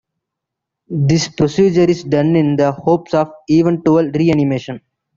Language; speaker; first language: English; non-native, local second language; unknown